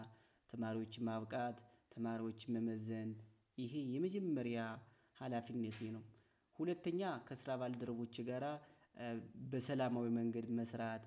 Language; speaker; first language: Amharic; native; Amharic